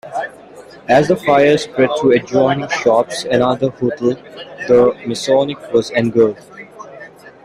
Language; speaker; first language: English; non-native, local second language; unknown